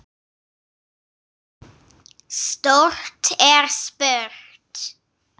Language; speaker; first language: Icelandic; non-native, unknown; English